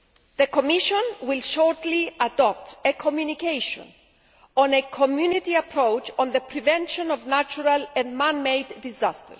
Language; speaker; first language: English; non-native, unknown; Greek